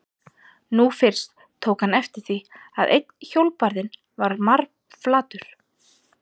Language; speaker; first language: Icelandic; native; Icelandic